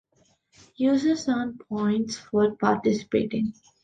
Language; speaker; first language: English; non-native, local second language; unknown